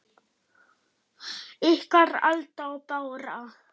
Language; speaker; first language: Icelandic; non-native, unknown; German